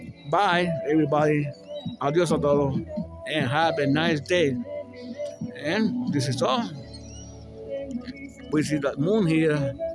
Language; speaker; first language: English; non-native, fluent; Spanish